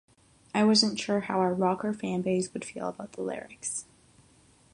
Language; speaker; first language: English; non-native, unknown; Catalan